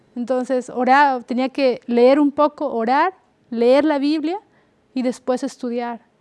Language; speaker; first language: Spanish; native; Spanish